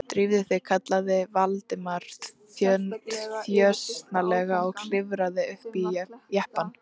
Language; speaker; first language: Icelandic; native; Icelandic